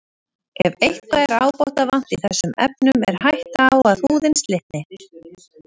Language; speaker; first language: Icelandic; native; Icelandic